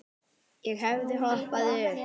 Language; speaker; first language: Icelandic; native; Icelandic